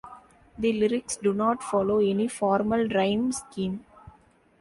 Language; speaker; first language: English; non-native, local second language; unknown